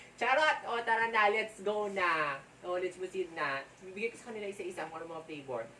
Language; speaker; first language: Filipino; non-native, local second language; Hiligaynon